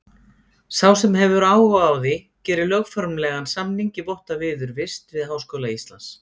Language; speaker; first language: Icelandic; native; Icelandic